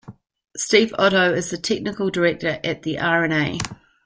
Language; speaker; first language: English; native; English